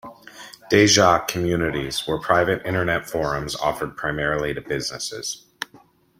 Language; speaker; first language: English; native; English